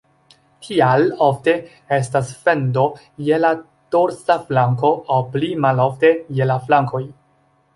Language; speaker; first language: Esperanto; non-native, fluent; Chinese